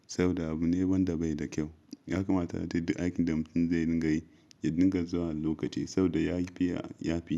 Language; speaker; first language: Hausa; non-native, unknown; Yoruba